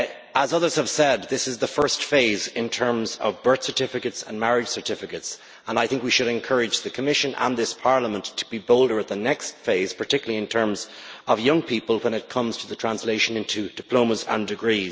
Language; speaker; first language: English; native; English